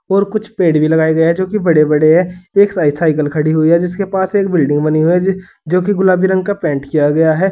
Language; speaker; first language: Hindi; native; Hindi